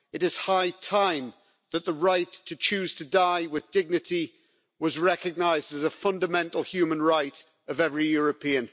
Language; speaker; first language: English; native; English